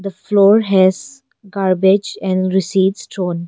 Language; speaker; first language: English; non-native, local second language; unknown